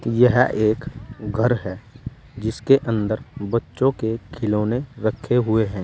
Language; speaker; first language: Hindi; native; Hindi